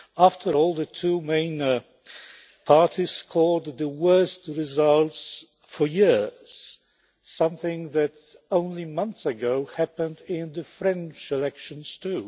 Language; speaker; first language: English; non-native, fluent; Polish